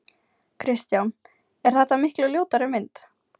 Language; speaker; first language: Icelandic; non-native, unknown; Ukrainian